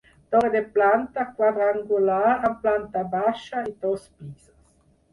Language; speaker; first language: Catalan; non-native, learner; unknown